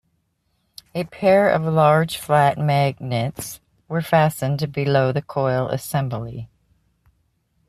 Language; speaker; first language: English; native; English